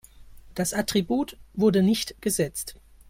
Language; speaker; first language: German; native; German